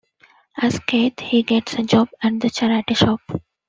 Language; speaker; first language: English; non-native, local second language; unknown